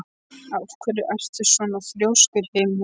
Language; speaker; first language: Icelandic; non-native, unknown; Polish